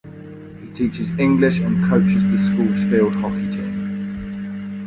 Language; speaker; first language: English; native; English